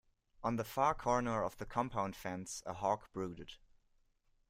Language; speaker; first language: English; non-native, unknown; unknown